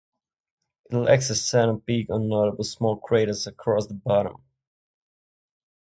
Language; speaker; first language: English; non-native, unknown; Czech